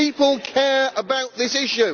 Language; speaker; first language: English; native; English